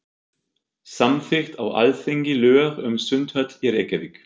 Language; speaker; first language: Icelandic; non-native, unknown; German